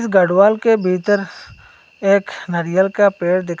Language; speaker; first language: Hindi; non-native, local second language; Bangla